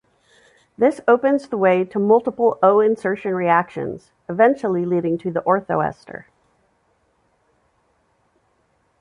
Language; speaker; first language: English; native; English